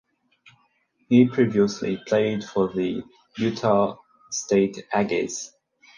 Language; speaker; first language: English; non-native, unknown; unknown